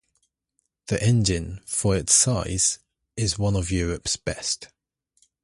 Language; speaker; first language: English; native; English